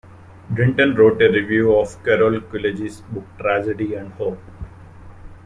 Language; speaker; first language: English; non-native, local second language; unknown